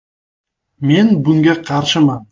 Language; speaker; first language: Uzbek; native; Uzbek